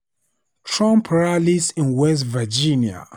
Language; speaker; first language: English; non-native, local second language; Hausa